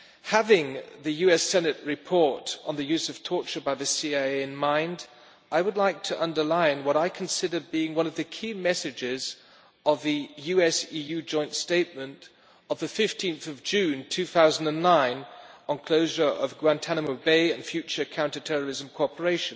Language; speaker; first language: English; non-native, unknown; German